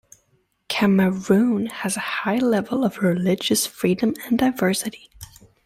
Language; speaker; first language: English; native; English